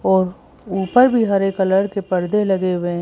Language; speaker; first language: Hindi; native; Hindi